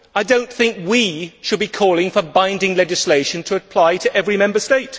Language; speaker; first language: English; native; English